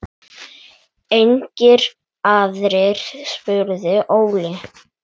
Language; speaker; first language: Icelandic; native; Icelandic